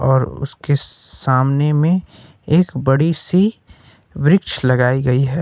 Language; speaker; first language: Hindi; native; Hindi